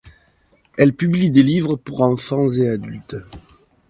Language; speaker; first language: French; native; French